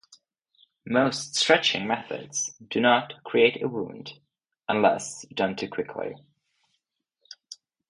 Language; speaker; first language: English; non-native, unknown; Czech